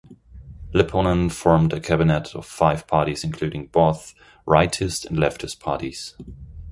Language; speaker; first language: English; non-native, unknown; German